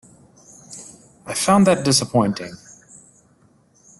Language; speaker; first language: English; native; English